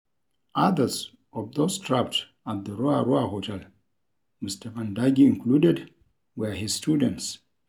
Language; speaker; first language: English; non-native, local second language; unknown